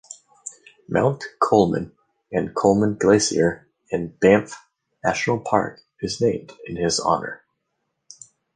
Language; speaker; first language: English; native; English